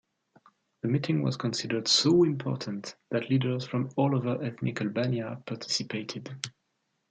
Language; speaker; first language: English; non-native, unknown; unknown